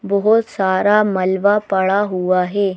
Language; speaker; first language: Hindi; native; Hindi